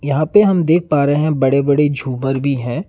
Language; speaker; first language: Hindi; non-native, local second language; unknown